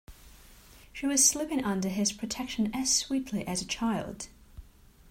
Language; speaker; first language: English; non-native, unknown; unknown